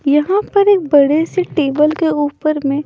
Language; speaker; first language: Hindi; non-native, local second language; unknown